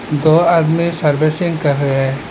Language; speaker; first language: Hindi; non-native, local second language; Bangla